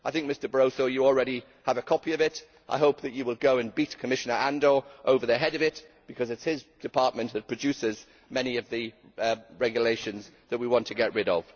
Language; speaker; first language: English; native; English